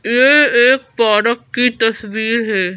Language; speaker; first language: Hindi; native; Hindi